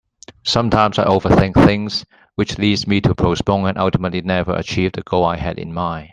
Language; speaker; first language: English; non-native, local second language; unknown